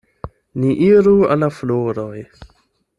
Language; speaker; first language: Esperanto; non-native, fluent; German